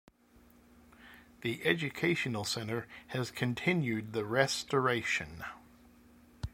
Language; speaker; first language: English; native; English